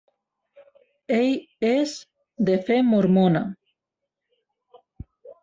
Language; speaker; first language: Catalan; non-native, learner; Spanish